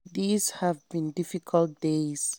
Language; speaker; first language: English; non-native, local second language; Hausa